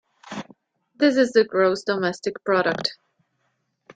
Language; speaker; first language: English; non-native, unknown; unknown